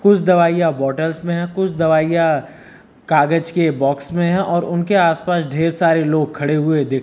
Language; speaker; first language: Hindi; native; Hindi